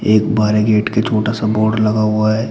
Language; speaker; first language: Hindi; native; Hindi